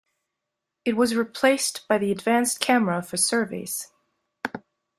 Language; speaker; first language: English; non-native, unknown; German